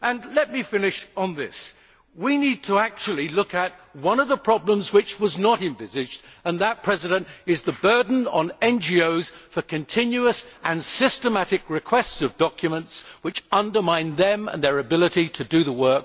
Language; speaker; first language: English; native; English